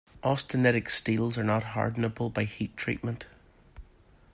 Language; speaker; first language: English; native; English